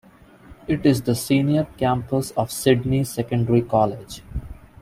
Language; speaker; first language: English; non-native, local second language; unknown